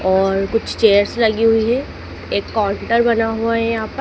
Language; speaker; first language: Hindi; native; Hindi